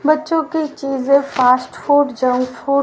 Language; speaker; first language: Hindi; native; Hindi